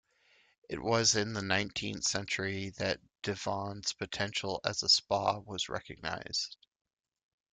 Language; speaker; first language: English; native; English